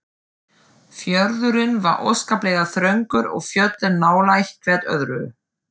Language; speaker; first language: Icelandic; non-native, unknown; German